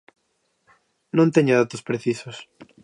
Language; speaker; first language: Galician; native; Galician